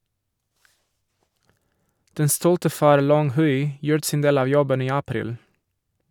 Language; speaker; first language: Norwegian; non-native, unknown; Portuguese